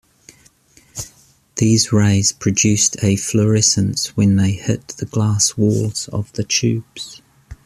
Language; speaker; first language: English; native; English